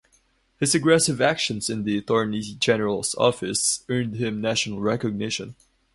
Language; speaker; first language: English; non-native, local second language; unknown